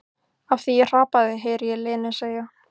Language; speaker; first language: Icelandic; native; Icelandic